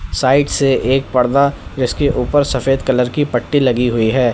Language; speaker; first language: Hindi; native; Hindi